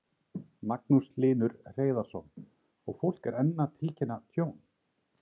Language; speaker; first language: Icelandic; native; Icelandic